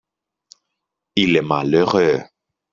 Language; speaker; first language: French; non-native, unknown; English